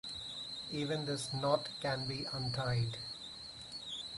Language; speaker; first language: English; non-native, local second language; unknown